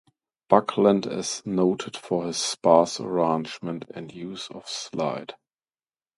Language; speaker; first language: English; non-native, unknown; German